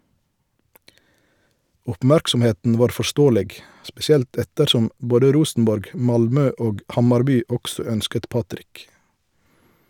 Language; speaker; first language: Norwegian; native; Norwegian